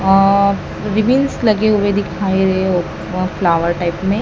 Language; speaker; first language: Hindi; native; Hindi